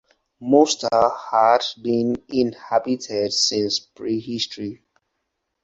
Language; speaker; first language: English; non-native, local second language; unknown